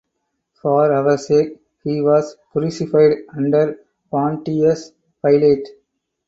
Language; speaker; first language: English; non-native, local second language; Tamil